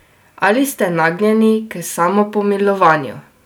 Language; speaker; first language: Slovenian; native; Slovenian